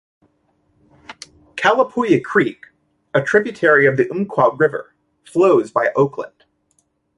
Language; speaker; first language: English; native; English